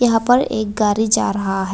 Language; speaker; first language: Hindi; non-native, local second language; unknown